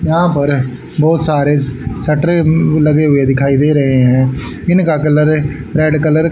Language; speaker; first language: Hindi; native; Hindi